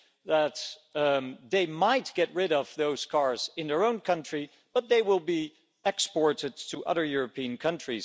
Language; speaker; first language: English; non-native, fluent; Dutch